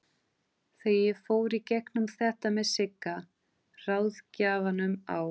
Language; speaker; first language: Icelandic; non-native, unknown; Portuguese